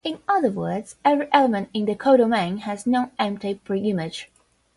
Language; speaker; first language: English; non-native, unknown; Portuguese